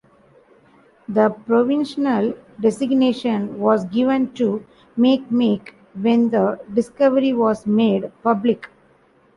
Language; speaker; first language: English; non-native, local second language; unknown